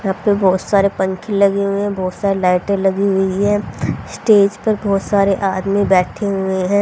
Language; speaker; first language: Hindi; native; Hindi